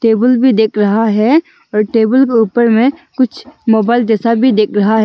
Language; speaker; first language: Hindi; non-native, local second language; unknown